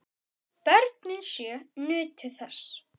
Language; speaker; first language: Icelandic; native; Icelandic